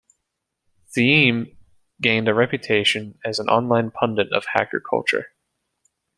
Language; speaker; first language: English; native; English